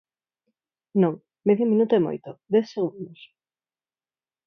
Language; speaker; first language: Galician; non-native, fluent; Spanish